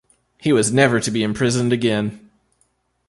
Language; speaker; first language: English; native; English